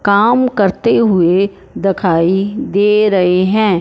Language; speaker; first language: Hindi; non-native, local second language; Punjabi